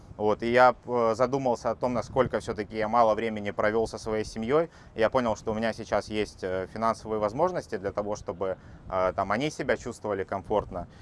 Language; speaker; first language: Russian; native; Russian